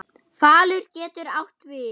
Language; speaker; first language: Icelandic; non-native, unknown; German